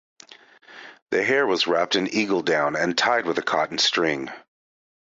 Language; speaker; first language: English; native; English